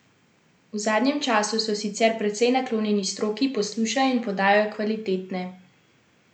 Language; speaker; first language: Slovenian; native; Slovenian